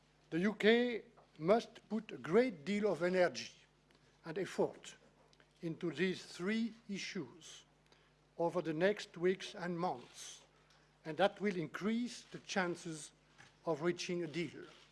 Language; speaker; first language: English; non-native, fluent; French